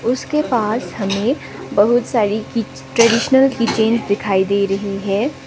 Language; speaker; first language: Hindi; non-native, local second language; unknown